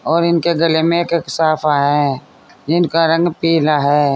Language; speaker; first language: Hindi; native; Hindi